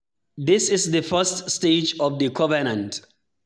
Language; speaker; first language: English; non-native, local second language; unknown